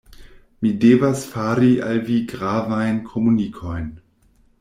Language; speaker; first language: Esperanto; non-native, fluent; German